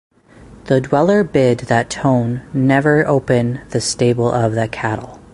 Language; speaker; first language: English; native; English